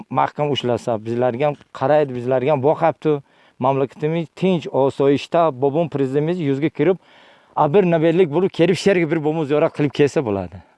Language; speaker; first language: Uzbek; non-native, local second language; Tajik